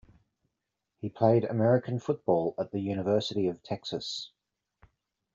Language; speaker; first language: English; native; English